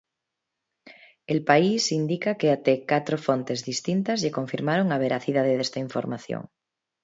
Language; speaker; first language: Galician; non-native, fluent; Spanish